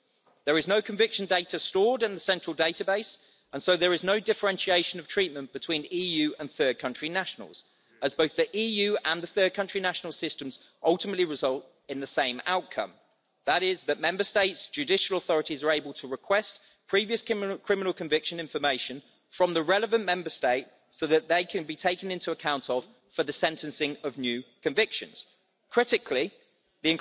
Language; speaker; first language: English; native; English